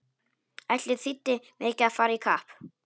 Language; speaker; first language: Icelandic; non-native, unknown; Polish